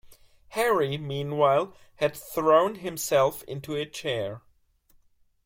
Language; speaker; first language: English; non-native, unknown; German